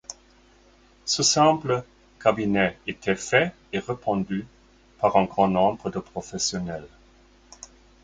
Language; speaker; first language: French; non-native, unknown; German